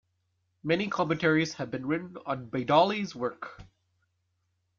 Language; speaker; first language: English; native; English